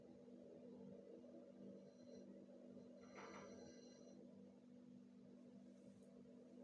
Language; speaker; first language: Hausa; native; Hausa